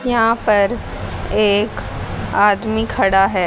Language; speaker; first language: Hindi; native; Hindi